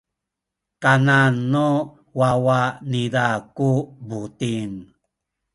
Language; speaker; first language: Sakizaya; native; Sakizaya